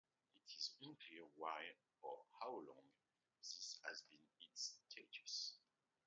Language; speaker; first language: English; non-native, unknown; French